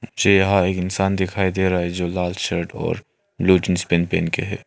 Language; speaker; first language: Hindi; non-native, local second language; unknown